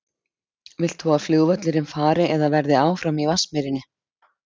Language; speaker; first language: Icelandic; native; Icelandic